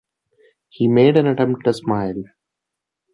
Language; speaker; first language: English; non-native, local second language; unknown